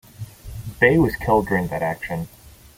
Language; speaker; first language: English; non-native, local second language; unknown